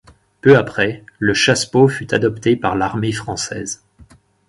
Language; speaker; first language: French; native; French